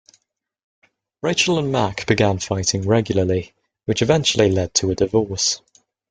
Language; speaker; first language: English; native; English